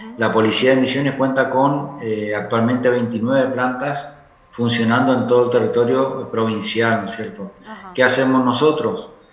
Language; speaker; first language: Spanish; native; Spanish